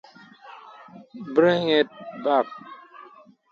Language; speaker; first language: English; native; English